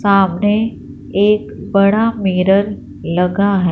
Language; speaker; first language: Hindi; non-native, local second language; Punjabi